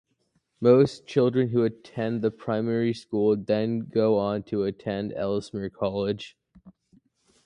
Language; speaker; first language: English; native; English